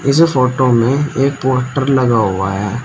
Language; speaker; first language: Hindi; native; Hindi